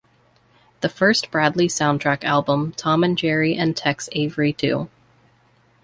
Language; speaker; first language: English; native; English